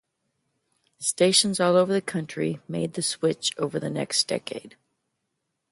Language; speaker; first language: English; native; English